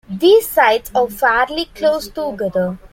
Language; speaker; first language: English; non-native, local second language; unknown